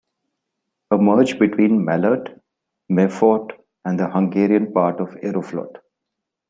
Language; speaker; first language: English; non-native, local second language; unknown